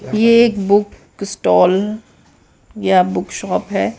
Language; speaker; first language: Hindi; non-native, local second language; Gujarati